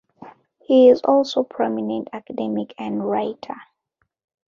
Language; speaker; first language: English; non-native, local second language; Ganda